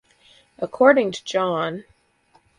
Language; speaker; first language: English; native; English